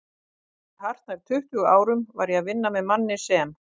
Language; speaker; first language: Icelandic; native; Icelandic